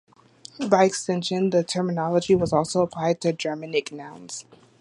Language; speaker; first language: English; native; English